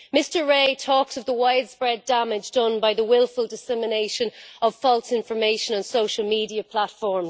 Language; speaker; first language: English; native; English